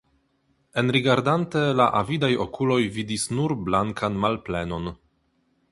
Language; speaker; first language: Esperanto; non-native, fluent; Polish